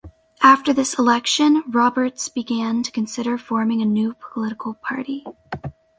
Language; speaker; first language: English; native; English